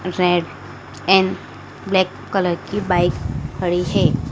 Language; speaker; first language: Hindi; native; Hindi